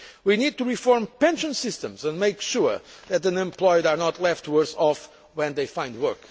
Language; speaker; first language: English; non-native, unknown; Portuguese